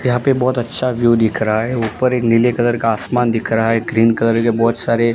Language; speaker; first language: Hindi; non-native, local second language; Gujarati